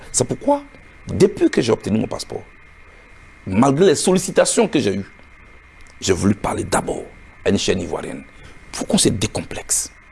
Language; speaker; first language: French; non-native, local second language; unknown